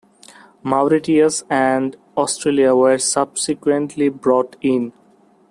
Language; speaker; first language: English; non-native, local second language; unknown